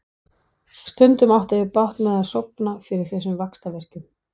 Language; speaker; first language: Icelandic; non-native, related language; Danish